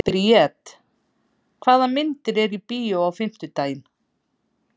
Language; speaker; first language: Icelandic; native; Icelandic